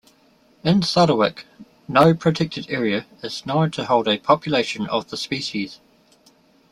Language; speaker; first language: English; native; English